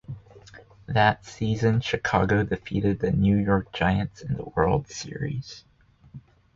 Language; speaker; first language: English; native; English